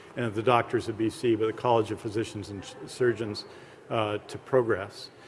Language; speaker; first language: English; native; English